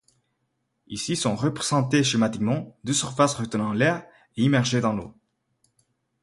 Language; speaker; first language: French; non-native, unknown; Spanish